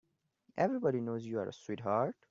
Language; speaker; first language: English; non-native, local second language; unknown